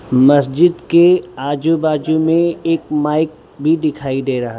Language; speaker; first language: Hindi; non-native, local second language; Gujarati